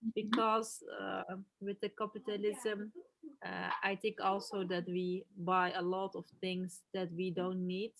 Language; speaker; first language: English; non-native, learner; Turkish